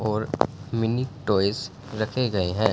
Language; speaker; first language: Hindi; non-native, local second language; Punjabi